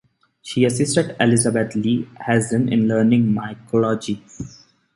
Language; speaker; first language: English; non-native, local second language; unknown